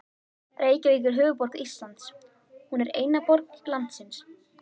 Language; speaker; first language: Icelandic; native; Icelandic